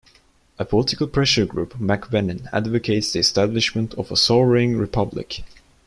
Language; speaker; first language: English; non-native, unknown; Turkish